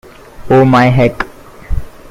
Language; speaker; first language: English; non-native, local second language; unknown